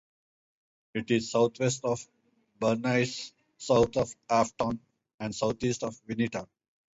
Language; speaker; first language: English; non-native, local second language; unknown